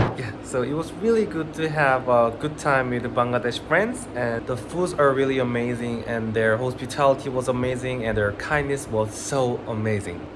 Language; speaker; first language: English; non-native, fluent; Korean